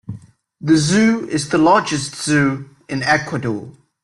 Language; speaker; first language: English; native; English